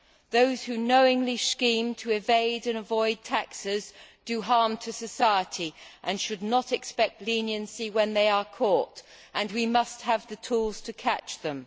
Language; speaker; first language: English; native; English